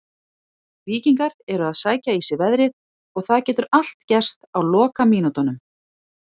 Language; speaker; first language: Icelandic; native; Icelandic